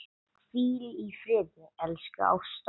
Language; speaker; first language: Icelandic; non-native, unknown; English